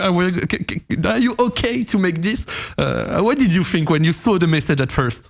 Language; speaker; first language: English; non-native, fluent; French